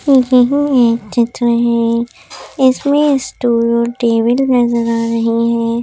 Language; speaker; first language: Hindi; native; Hindi